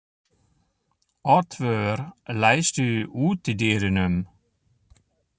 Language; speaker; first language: Icelandic; non-native, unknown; German